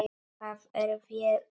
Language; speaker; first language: Icelandic; non-native, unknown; Polish